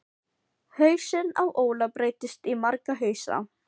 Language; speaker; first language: Icelandic; non-native, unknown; Filipino